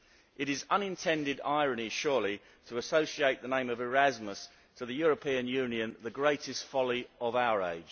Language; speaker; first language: English; native; English